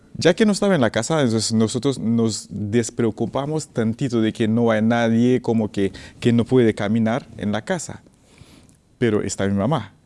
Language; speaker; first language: Spanish; non-native, fluent; Haitian Creole